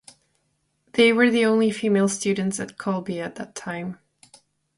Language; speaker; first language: English; non-native, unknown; Czech